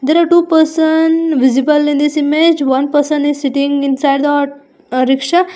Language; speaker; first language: English; non-native, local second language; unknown